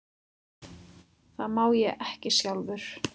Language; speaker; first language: Icelandic; native; Icelandic